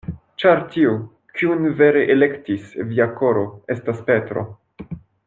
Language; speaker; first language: Esperanto; non-native, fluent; French